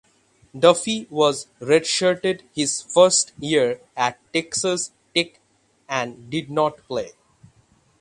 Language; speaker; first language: English; non-native, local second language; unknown